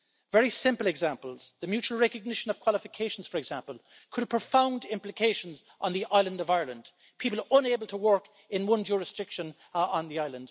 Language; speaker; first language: English; native; English